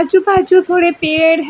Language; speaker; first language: Hindi; non-native, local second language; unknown